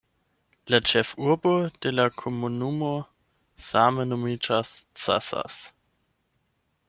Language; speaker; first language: Esperanto; non-native, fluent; German